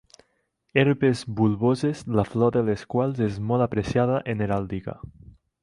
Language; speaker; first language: Catalan; native; Catalan